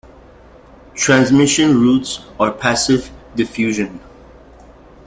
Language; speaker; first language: English; native; English